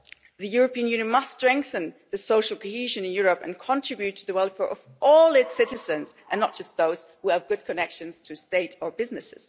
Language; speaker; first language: English; non-native, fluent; German